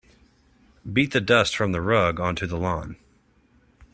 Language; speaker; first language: English; native; English